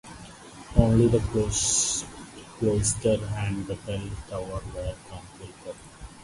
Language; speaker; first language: English; non-native, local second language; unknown